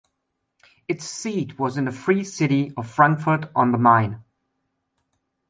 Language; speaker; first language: English; non-native, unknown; German